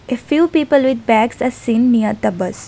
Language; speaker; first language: English; non-native, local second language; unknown